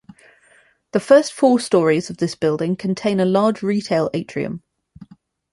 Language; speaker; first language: English; native; English